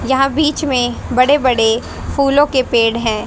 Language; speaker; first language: Hindi; native; Hindi